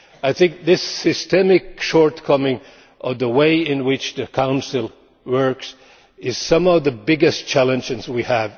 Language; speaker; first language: English; non-native, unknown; Finnish